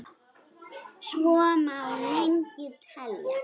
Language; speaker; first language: Icelandic; native; Icelandic